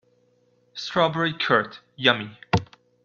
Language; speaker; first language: English; non-native, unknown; Dutch